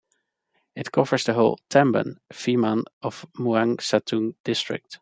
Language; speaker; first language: English; non-native, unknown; Dutch